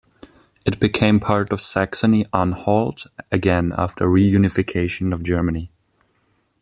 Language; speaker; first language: English; non-native, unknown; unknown